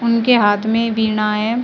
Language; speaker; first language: Hindi; native; Hindi